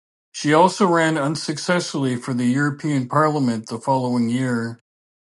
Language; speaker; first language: English; native; English